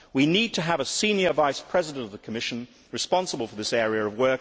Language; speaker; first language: English; native; English